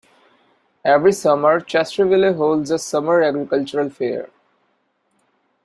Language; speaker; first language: English; non-native, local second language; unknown